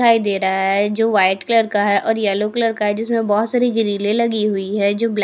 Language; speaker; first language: Hindi; non-native, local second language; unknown